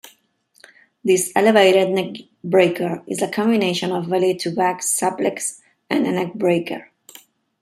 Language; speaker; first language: English; non-native, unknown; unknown